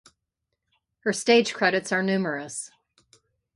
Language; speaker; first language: English; native; English